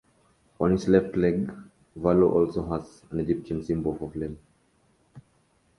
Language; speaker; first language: English; non-native, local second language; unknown